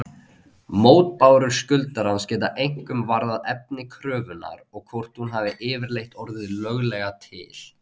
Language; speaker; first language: Icelandic; native; Icelandic